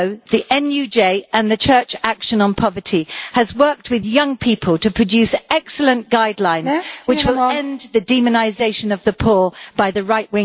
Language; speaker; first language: English; native; English